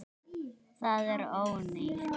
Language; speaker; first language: Icelandic; native; Icelandic